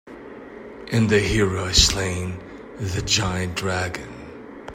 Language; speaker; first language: English; native; English